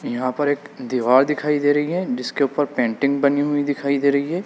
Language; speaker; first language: Hindi; native; Hindi